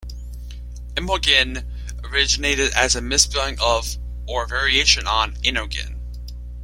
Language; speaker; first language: English; native; English